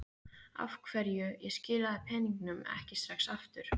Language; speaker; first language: Icelandic; native; Icelandic